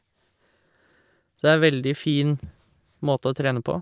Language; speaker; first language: Norwegian; native; Norwegian